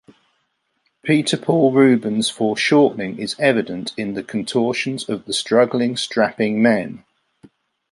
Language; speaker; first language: English; native; English